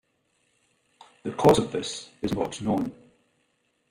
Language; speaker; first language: English; native; English